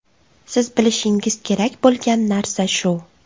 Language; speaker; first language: Uzbek; native; Uzbek